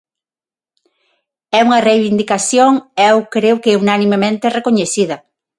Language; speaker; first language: Galician; non-native, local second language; Spanish